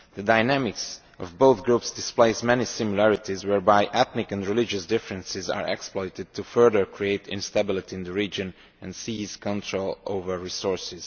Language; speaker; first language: English; non-native, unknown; Romanian